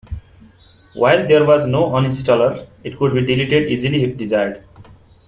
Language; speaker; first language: English; non-native, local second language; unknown